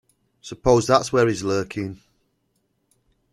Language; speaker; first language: English; native; English